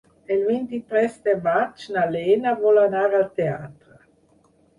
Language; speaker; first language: Catalan; non-native, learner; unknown